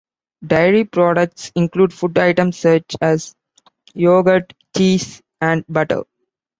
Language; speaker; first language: English; non-native, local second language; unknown